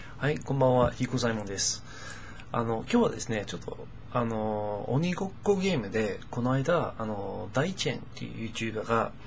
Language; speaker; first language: Japanese; non-native, fluent; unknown